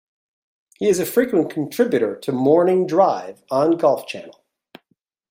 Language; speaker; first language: English; native; English